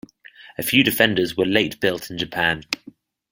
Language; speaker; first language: English; native; English